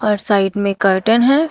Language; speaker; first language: Hindi; native; Hindi